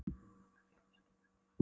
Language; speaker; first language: Icelandic; non-native, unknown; Polish